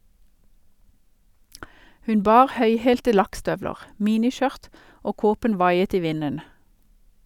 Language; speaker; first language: Norwegian; native; Norwegian